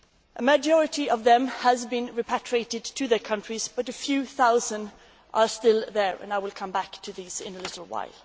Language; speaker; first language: English; non-native, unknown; Swedish